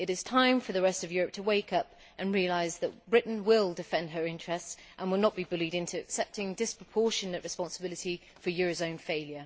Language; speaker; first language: English; native; English